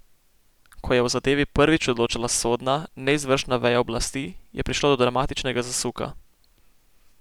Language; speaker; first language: Slovenian; native; Slovenian